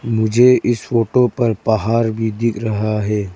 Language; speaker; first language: Hindi; non-native, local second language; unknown